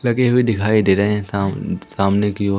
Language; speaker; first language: Hindi; native; Hindi